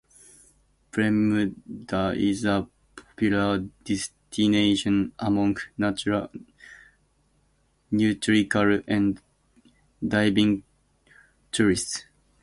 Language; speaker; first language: English; native; English